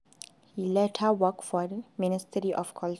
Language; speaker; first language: English; non-native, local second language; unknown